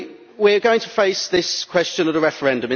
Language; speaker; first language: English; native; English